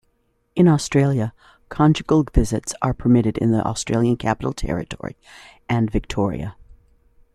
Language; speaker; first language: English; native; English